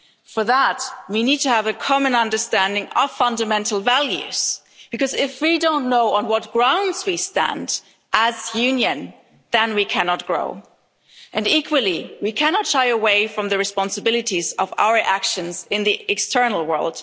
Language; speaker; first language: English; non-native, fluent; German